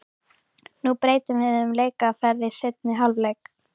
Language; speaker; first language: Icelandic; native; Icelandic